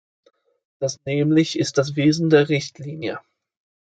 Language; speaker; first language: German; non-native, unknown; English